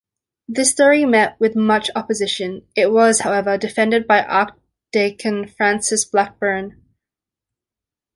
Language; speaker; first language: English; native; English